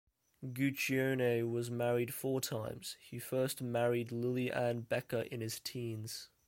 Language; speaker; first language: English; native; English